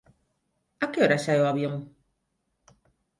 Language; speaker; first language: Galician; non-native, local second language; Spanish